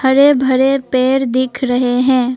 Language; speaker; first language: Hindi; non-native, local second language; Assamese